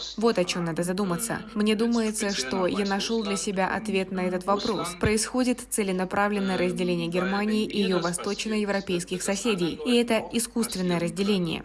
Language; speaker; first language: Russian; non-native, fluent; German